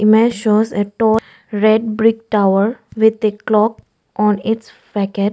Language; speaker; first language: English; non-native, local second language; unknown